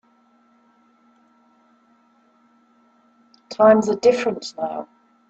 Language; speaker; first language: English; native; English